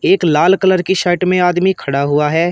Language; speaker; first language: Hindi; native; Hindi